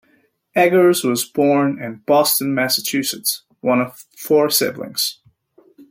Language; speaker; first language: English; native; English